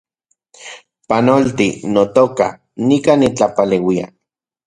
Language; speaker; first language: Central Puebla Nahuatl; non-native, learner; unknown